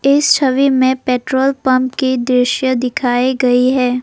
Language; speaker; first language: Hindi; non-native, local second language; Assamese